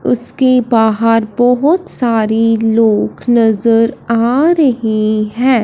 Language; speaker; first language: Hindi; non-native, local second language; Punjabi